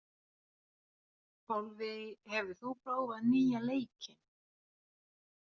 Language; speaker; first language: Icelandic; non-native, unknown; Finnish